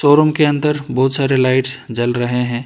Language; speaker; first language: Hindi; non-native, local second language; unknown